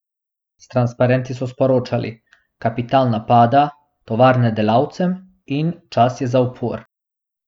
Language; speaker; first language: Slovenian; non-native, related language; Bosnian